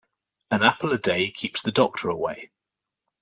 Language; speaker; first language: English; native; English